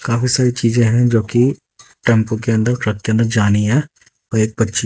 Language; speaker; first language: Hindi; native; Hindi